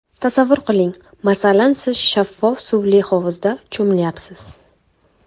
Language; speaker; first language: Uzbek; non-native, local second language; Kara-Kalpak